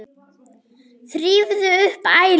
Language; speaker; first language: Icelandic; non-native, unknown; German